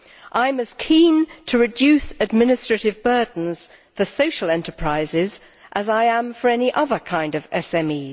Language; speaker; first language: English; native; English